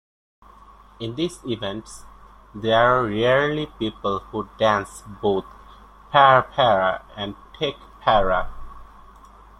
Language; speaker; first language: English; native; English